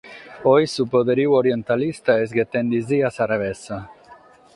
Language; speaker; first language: Sardinian; non-native, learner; Catalan